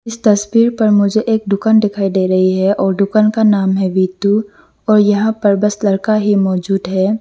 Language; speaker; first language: Hindi; non-native, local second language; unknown